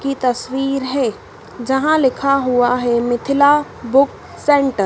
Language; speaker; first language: Hindi; native; Hindi